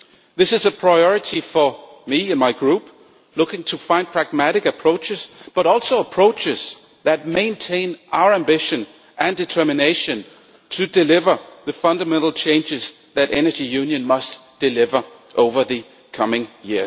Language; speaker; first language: English; non-native, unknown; Danish